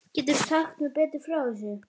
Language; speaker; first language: Icelandic; native; Icelandic